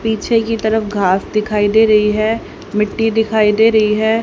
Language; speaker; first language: Hindi; native; Hindi